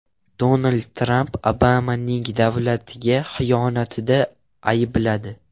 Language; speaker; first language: Uzbek; non-native, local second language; Russian